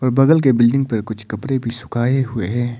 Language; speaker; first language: Hindi; non-native, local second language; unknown